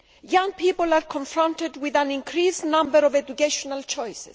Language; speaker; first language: English; non-native, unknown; Greek